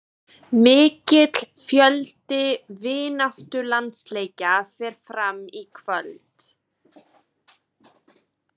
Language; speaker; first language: Icelandic; native; Icelandic